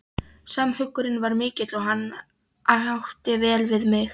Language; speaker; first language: Icelandic; non-native, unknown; Polish